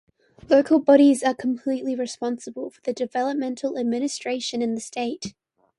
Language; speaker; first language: English; non-native, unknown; Chinese